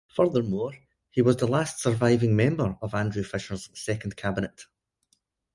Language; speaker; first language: English; native; English